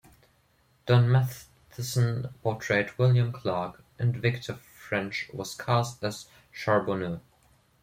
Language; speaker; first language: English; non-native, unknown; German